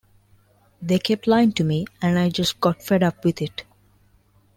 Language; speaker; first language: English; non-native, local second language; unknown